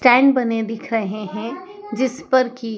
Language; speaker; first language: Hindi; native; Hindi